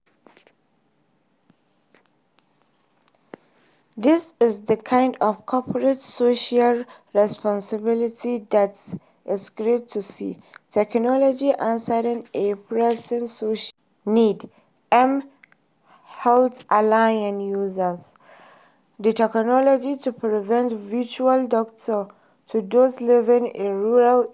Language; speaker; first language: English; non-native, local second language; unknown